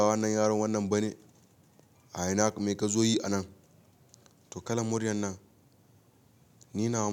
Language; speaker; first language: Hausa; native; Hausa